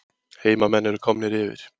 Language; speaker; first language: Icelandic; native; Icelandic